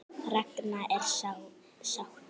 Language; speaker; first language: Icelandic; native; Icelandic